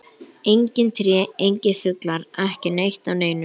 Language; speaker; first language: Icelandic; native; Icelandic